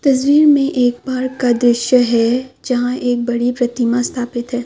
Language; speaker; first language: Hindi; non-native, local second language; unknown